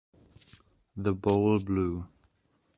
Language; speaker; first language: English; non-native, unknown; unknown